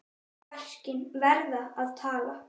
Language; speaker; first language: Icelandic; native; Icelandic